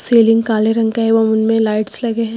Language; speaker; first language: Hindi; native; Hindi